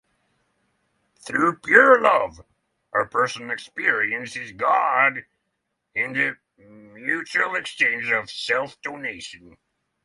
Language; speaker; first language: English; non-native, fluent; Norwegian